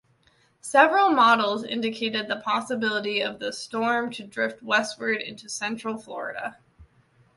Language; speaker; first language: English; native; English